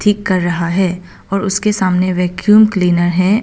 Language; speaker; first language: Hindi; non-native, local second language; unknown